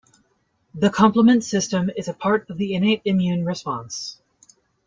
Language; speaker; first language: English; native; English